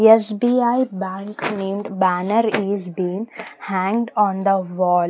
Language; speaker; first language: English; non-native, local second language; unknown